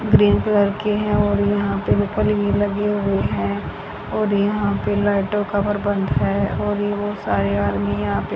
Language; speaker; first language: Hindi; native; Hindi